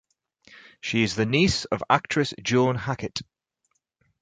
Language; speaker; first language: English; native; English